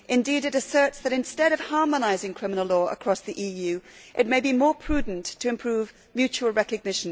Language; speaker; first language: English; native; English